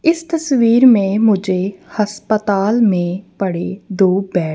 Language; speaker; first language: Hindi; non-native, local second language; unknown